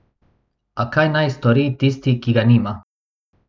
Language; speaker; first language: Slovenian; non-native, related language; Bosnian